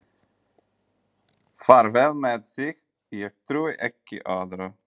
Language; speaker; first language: Icelandic; non-native, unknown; Polish